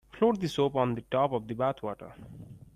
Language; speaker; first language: English; non-native, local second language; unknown